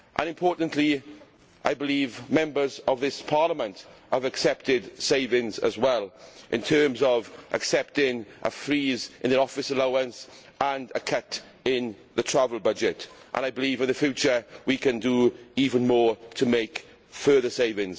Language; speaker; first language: English; native; English